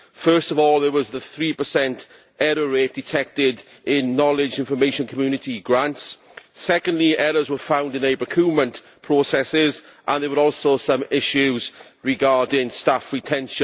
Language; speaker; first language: English; native; English